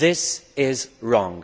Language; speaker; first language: English; non-native, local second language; Maltese